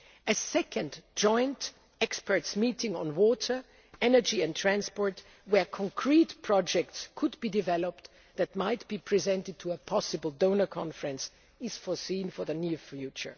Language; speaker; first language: English; non-native, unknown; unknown